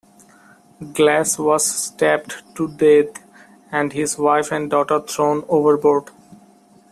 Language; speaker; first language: English; non-native, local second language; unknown